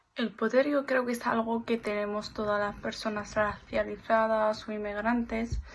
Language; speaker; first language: Spanish; early bilingual, other home language; Berber languages